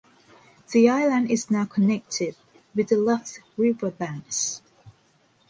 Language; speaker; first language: English; non-native, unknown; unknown